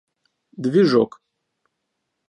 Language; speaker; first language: Russian; native; Russian